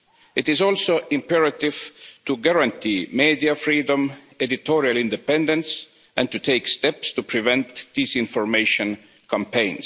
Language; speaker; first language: English; non-native, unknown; Estonian